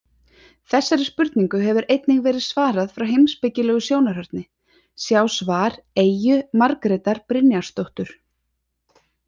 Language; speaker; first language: Icelandic; native; Icelandic